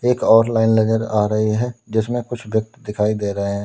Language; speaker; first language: Hindi; native; Hindi